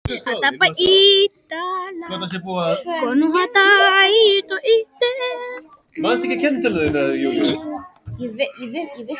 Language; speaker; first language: Icelandic; non-native, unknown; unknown